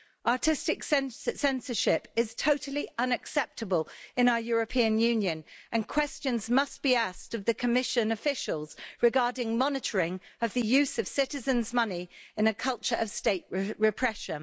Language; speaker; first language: English; native; English